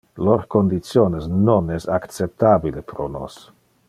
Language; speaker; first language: Interlingua; non-native, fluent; Dutch